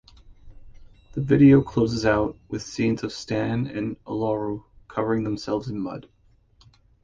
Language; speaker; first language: English; native; English